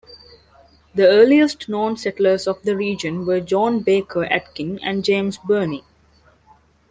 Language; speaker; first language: English; non-native, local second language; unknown